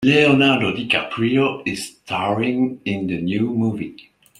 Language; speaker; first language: English; native; English